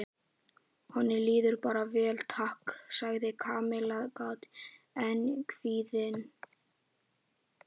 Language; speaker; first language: Icelandic; native; Icelandic